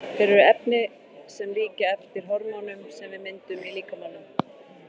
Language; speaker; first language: Icelandic; native; Icelandic